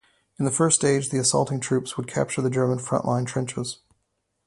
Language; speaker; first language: English; native; English